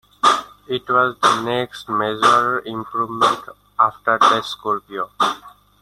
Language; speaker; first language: English; non-native, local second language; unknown